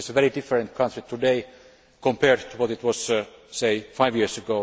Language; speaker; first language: English; non-native, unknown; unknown